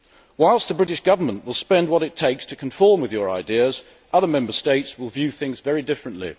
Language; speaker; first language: English; native; English